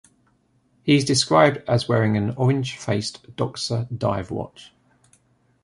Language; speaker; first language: English; native; English